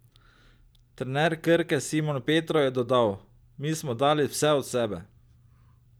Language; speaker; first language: Slovenian; native; Slovenian